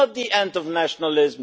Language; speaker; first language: English; non-native, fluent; Dutch